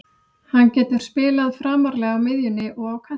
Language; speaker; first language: Icelandic; native; Icelandic